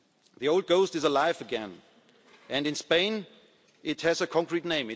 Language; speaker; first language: English; non-native, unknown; German